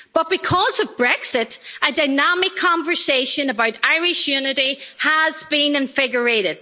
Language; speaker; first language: English; native; English